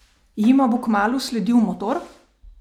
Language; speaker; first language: Slovenian; native; Slovenian